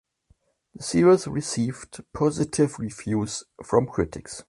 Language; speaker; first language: English; non-native, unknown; German